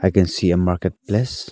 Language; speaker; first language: English; non-native, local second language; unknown